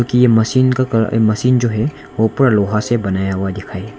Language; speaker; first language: Hindi; non-native, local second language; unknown